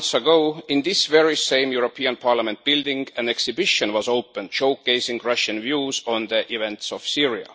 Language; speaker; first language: English; non-native, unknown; Estonian